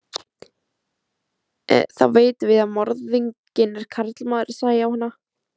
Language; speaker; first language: Icelandic; native; Icelandic